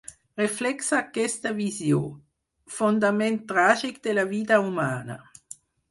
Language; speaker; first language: Catalan; non-native, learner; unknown